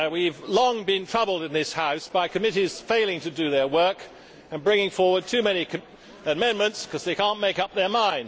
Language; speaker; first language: English; native; English